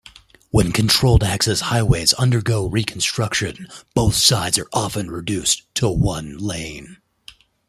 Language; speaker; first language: English; native; English